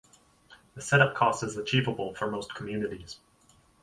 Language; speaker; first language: English; native; English